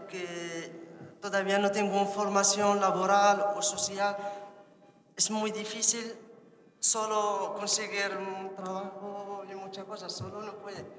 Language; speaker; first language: Spanish; non-native, fluent; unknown